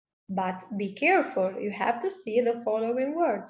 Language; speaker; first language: English; non-native, fluent; Italian